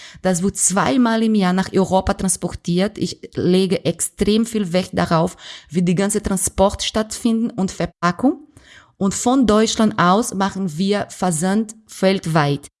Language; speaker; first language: German; non-native, fluent; Portuguese